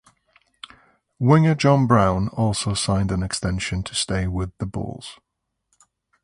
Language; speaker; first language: English; native; English